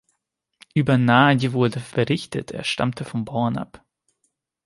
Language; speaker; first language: German; non-native, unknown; Hungarian